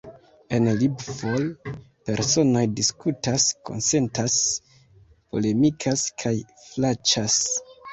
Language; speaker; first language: Esperanto; non-native, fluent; Kinyarwanda